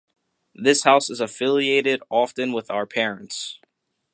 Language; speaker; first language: English; native; English